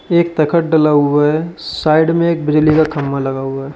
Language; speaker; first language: Hindi; native; Hindi